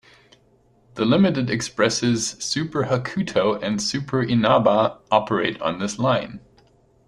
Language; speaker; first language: English; non-native, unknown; German